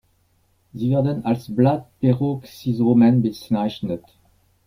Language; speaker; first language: German; non-native, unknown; French